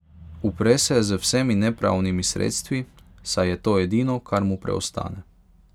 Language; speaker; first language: Slovenian; non-native, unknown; Hungarian